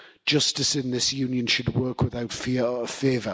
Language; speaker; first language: English; native; English